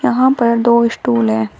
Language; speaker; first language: Hindi; native; Hindi